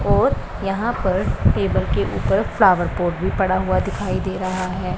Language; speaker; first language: Hindi; non-native, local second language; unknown